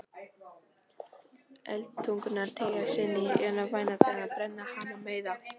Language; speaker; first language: Icelandic; non-native, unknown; Polish